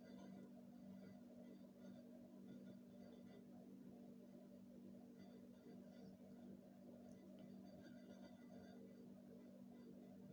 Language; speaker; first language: Hausa; native; Hausa